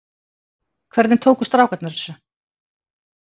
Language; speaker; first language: Icelandic; native; Icelandic